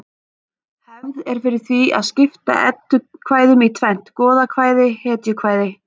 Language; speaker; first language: Icelandic; native; Icelandic